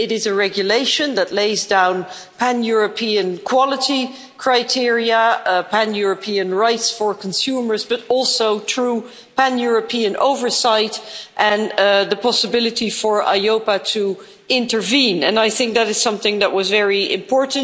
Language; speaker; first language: English; non-native, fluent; Dutch